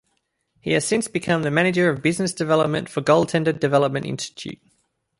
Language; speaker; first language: English; native; English